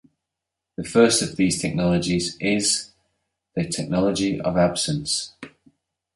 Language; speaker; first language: English; native; English